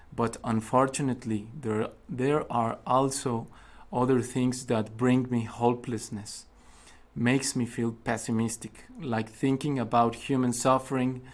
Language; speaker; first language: English; non-native, fluent; Spanish